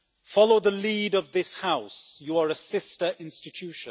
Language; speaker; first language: English; native; English